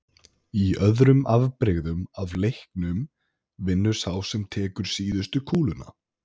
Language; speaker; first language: Icelandic; native; Icelandic